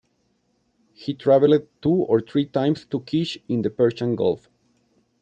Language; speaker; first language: English; non-native, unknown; Spanish